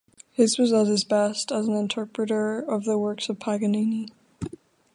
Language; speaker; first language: English; native; English